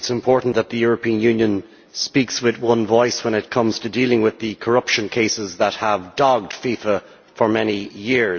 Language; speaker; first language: English; native; English